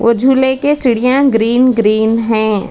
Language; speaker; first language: Hindi; non-native, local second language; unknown